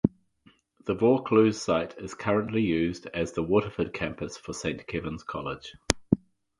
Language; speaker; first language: English; native; English